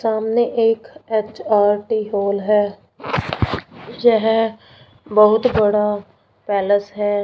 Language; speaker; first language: Hindi; non-native, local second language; Punjabi